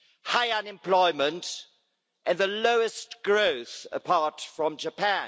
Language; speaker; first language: English; non-native, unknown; German